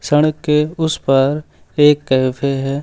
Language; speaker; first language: Hindi; native; Hindi